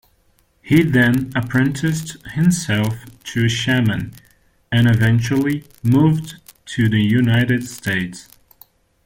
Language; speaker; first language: English; non-native, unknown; Portuguese